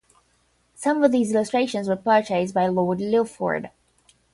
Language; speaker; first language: English; non-native, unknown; Portuguese